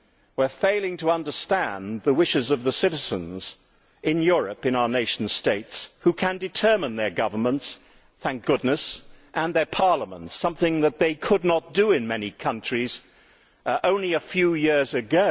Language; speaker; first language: English; native; English